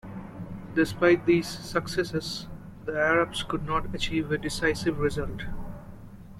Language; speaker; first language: English; non-native, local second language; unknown